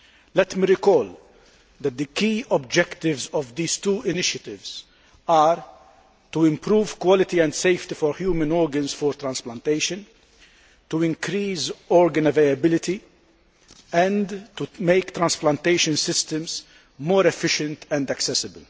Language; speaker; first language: English; non-native, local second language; Maltese